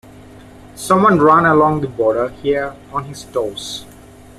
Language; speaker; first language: English; non-native, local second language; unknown